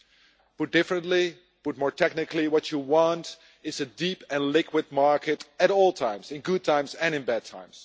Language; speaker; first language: English; non-native, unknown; Dutch